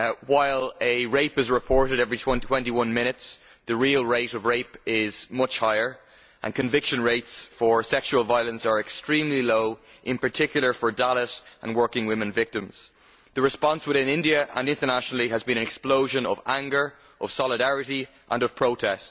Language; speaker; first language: English; native; English